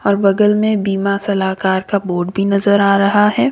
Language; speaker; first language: Hindi; native; Hindi